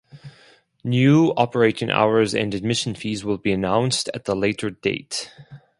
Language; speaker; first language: English; non-native, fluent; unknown